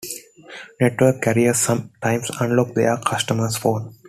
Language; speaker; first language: English; non-native, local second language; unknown